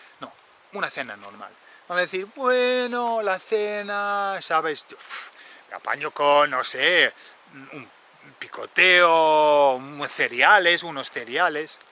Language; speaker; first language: Spanish; non-native, fluent; English